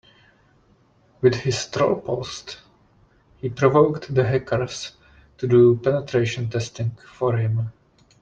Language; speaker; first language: English; non-native, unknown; Czech